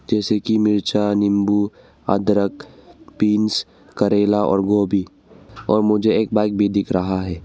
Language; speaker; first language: Hindi; non-native, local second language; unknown